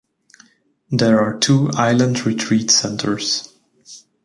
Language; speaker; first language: English; native; English